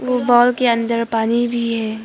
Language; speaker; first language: Hindi; non-native, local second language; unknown